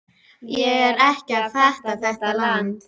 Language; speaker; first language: Icelandic; native; Icelandic